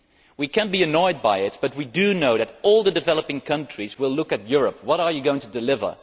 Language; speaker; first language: English; non-native, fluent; Dutch